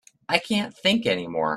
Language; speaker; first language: English; native; English